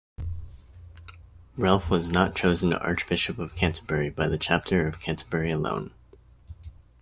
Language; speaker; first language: English; native; English